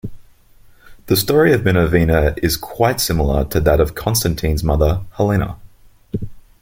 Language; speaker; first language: English; native; English